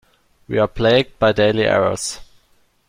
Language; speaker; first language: English; non-native, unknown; German